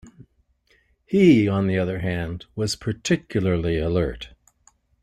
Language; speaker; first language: English; native; English